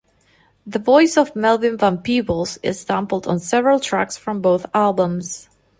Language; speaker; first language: English; non-native, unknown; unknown